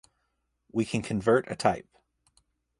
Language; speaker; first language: English; native; English